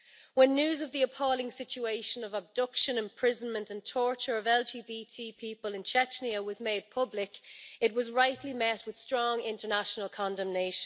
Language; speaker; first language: English; native; English